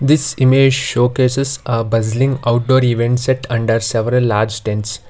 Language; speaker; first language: English; non-native, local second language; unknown